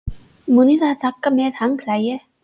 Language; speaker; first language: Icelandic; non-native, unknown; English